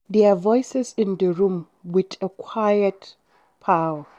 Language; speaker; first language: English; non-native, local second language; Hausa